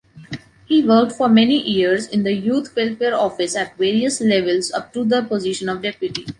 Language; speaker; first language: English; non-native, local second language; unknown